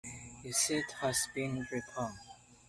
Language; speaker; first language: English; non-native, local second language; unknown